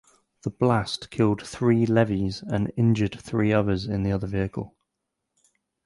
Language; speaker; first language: English; native; English